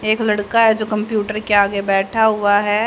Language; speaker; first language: Hindi; native; Hindi